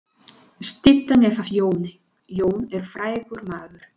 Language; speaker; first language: Icelandic; non-native, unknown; Spanish